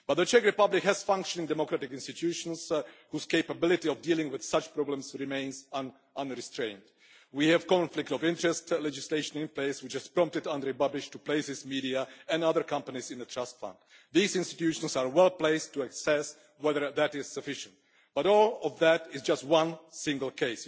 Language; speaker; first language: English; non-native, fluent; Czech